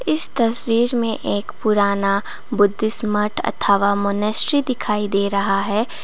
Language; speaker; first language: Hindi; non-native, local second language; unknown